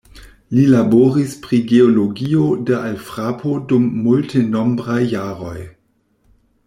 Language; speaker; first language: Esperanto; non-native, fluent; German